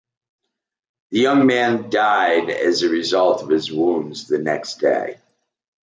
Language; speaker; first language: English; native; English